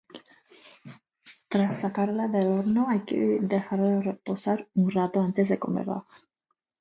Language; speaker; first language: Spanish; non-native, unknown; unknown